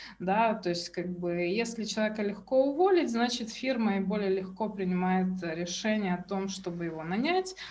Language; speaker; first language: Russian; native; Russian